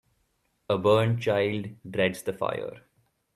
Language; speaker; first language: English; non-native, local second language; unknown